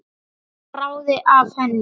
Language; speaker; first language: Icelandic; native; Icelandic